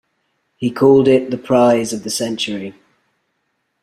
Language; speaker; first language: English; native; English